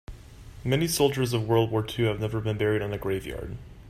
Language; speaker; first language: English; native; English